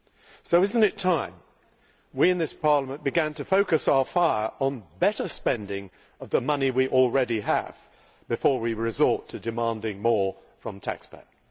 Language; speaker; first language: English; native; English